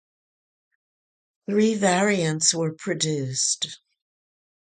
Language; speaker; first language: English; native; English